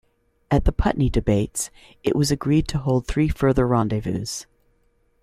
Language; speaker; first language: English; native; English